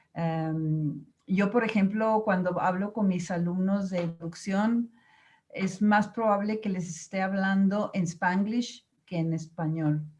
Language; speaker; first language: Spanish; native; Spanish